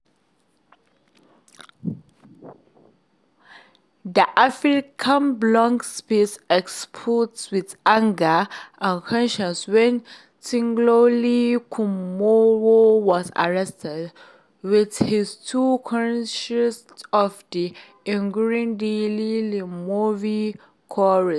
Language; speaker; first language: English; non-native, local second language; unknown